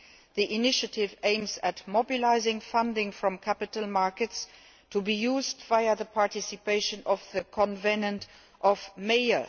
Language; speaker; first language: English; non-native, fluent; Luxembourgish